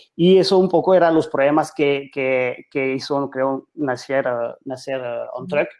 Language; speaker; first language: Spanish; non-native, fluent; French